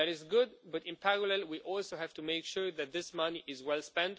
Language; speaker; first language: English; non-native, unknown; Romanian